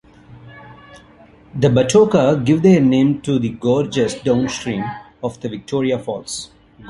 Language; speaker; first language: English; non-native, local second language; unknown